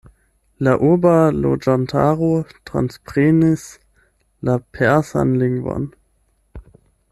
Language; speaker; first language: Esperanto; non-native, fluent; German